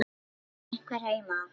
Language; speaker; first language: Icelandic; non-native, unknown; Lithuanian